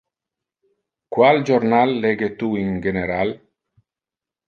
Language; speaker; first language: Interlingua; non-native, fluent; Italian